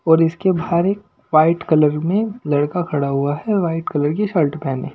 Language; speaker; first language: Hindi; non-native, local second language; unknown